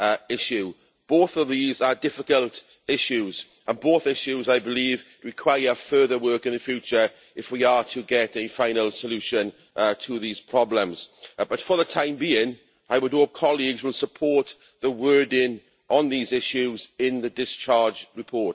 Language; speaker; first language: English; native; English